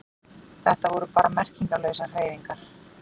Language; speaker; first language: Icelandic; native; Icelandic